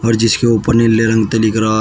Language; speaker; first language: Hindi; native; Hindi